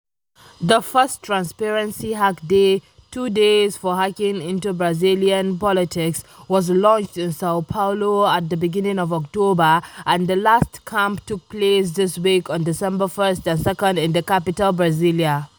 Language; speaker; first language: English; non-native, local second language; Hausa